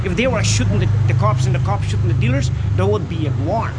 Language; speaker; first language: English; non-native, fluent; Portuguese